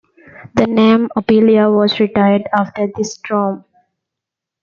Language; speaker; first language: English; non-native, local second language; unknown